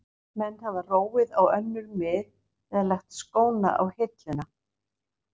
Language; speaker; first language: Icelandic; native; Icelandic